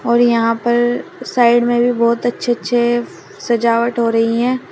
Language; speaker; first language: Hindi; native; Hindi